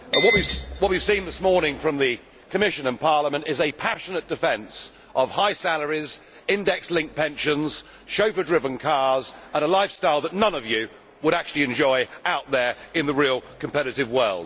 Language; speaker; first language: English; native; English